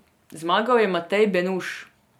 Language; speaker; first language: Slovenian; non-native, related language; Serbian